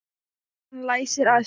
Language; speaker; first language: Icelandic; non-native, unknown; Thai